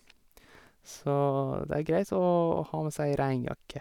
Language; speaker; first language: Norwegian; non-native, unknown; Persian